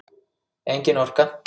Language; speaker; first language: Icelandic; native; Icelandic